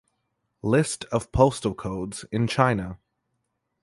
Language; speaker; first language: English; native; English